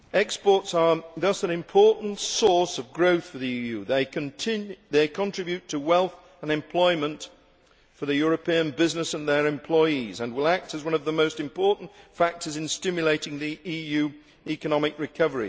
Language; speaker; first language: English; native; English